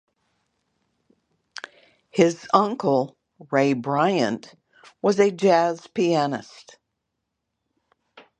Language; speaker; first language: English; native; English